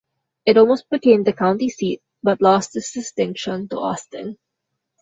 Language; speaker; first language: English; non-native, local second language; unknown